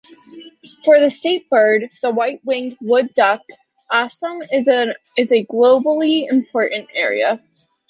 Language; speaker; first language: English; native; English